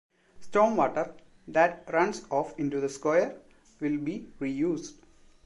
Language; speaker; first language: English; non-native, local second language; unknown